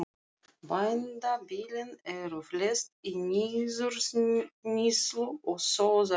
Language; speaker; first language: Icelandic; non-native, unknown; Russian